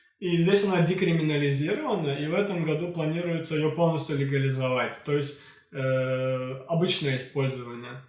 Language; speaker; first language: Russian; non-native, local second language; Azerbaijani